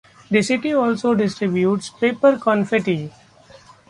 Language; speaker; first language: English; non-native, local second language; Marathi